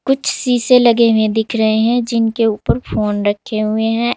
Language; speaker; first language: Hindi; native; Hindi